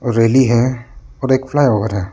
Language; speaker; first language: Hindi; non-native, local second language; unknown